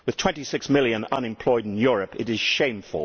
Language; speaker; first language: English; native; English